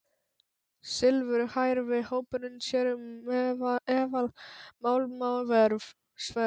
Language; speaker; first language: Icelandic; non-native, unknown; Polish